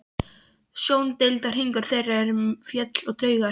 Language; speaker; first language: Icelandic; non-native, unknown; Polish